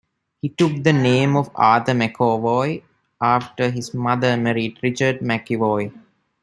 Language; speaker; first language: English; non-native, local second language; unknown